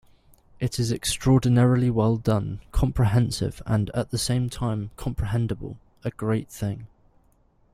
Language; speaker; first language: English; native; English